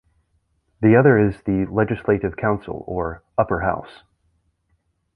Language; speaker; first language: English; native; English